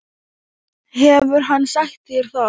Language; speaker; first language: Icelandic; non-native, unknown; Thai